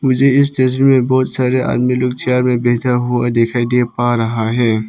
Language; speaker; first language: Hindi; non-native, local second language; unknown